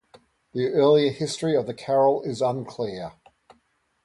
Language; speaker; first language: English; native; English